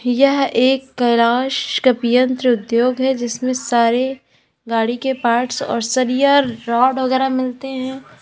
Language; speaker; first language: Hindi; native; Hindi